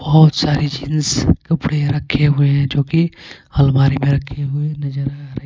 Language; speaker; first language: Hindi; non-native, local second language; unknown